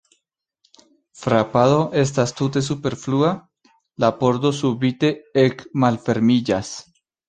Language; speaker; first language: Esperanto; non-native, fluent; Spanish